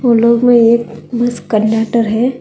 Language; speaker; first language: Hindi; non-native, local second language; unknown